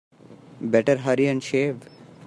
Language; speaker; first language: English; non-native, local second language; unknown